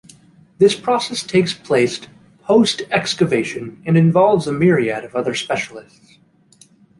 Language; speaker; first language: English; native; English